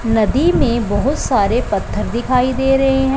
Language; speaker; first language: Hindi; non-native, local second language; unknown